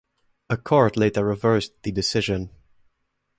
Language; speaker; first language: English; non-native, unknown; German